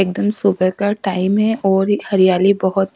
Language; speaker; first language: Hindi; native; Hindi